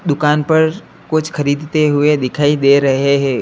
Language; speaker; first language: Hindi; native; Hindi